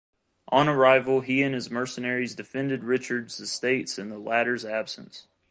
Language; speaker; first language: English; native; English